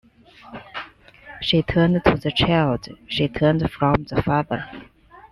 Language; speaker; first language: English; non-native, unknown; Chinese